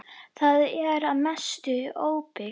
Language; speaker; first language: Icelandic; native; Icelandic